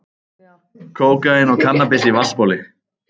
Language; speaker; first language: Icelandic; native; Icelandic